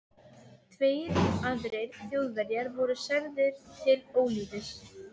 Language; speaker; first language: Icelandic; non-native, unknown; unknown